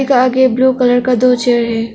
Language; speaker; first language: Hindi; non-native, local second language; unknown